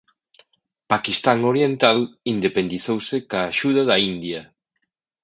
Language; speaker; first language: Galician; native; Galician